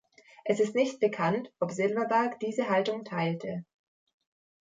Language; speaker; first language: German; native; German